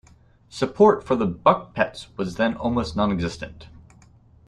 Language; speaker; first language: English; native; English